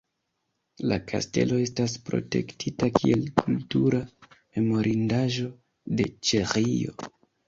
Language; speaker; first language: Esperanto; non-native, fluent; Kinyarwanda